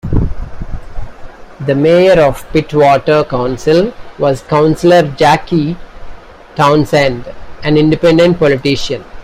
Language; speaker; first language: English; non-native, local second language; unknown